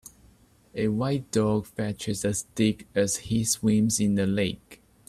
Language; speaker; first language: English; non-native, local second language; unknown